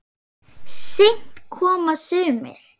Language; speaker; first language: Icelandic; non-native, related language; Swedish